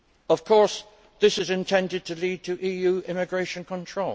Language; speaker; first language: English; native; English